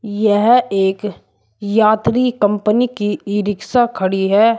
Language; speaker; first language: Hindi; native; Hindi